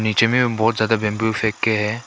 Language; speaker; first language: Hindi; non-native, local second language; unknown